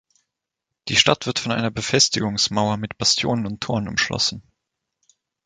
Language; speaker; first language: German; native; German